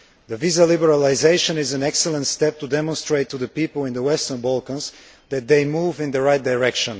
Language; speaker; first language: English; non-native, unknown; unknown